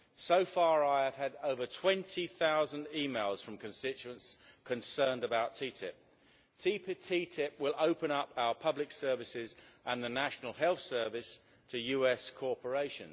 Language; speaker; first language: English; native; English